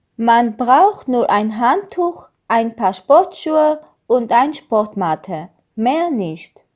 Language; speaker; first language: German; non-native, learner; Armenian